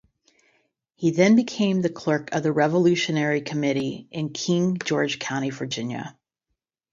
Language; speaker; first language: English; native; English